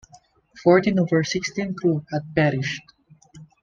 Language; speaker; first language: English; non-native, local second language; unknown